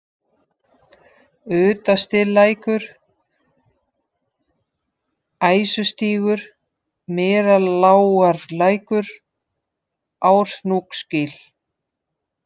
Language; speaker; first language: Icelandic; non-native, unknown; Dutch